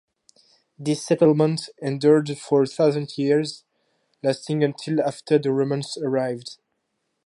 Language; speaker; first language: English; non-native, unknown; French